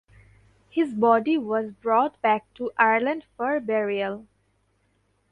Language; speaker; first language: English; non-native, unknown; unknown